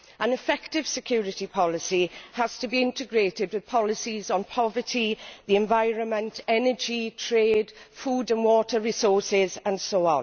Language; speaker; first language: English; native; English